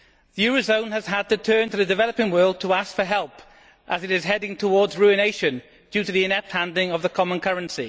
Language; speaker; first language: English; native; English